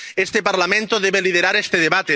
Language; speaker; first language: Spanish; non-native, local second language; Catalan